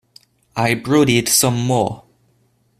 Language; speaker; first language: English; non-native, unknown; French